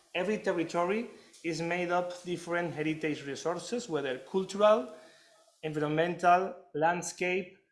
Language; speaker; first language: English; non-native, fluent; Catalan